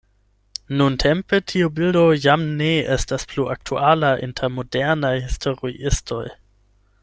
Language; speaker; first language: Esperanto; non-native, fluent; German